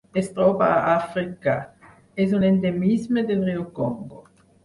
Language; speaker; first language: Catalan; non-native, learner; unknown